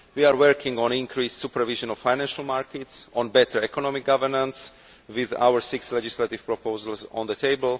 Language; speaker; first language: English; non-native, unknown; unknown